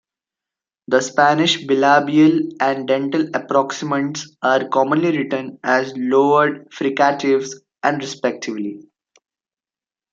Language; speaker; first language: English; non-native, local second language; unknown